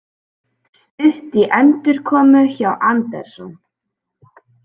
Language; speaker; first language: Icelandic; native; Icelandic